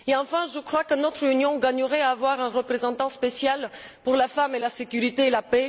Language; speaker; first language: French; non-native, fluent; Bulgarian